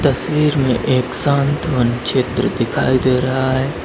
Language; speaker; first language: Hindi; native; Hindi